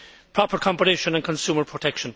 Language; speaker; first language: English; native; English